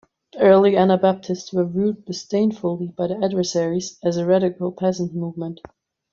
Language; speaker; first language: English; non-native, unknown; German